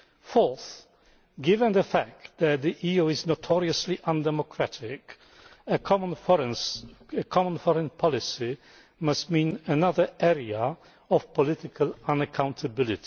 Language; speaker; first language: English; non-native, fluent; Polish